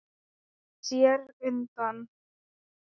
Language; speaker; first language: Icelandic; non-native, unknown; Thai